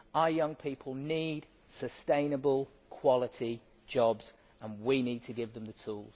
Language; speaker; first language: English; native; English